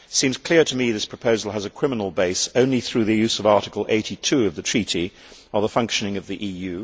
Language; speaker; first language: English; native; English